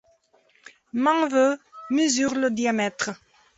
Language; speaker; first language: French; non-native, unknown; Belarusian